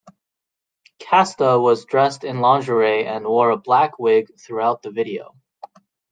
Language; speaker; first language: English; native; English